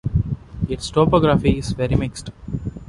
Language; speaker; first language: English; non-native, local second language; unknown